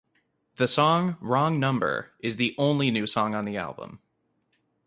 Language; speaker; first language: English; native; English